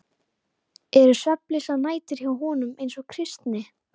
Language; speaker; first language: Icelandic; native; Icelandic